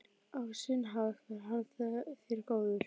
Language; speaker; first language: Icelandic; native; Icelandic